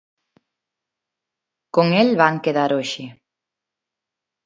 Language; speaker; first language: Galician; non-native, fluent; Spanish